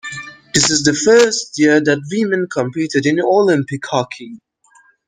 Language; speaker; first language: English; non-native, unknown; Persian